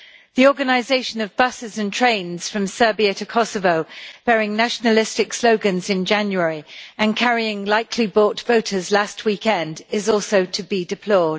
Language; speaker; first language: English; native; English